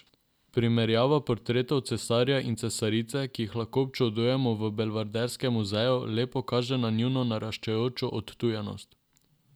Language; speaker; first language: Slovenian; non-native, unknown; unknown